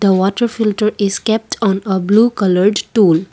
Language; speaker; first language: English; non-native, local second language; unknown